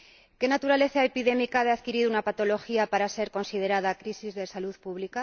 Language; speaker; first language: Spanish; native; Spanish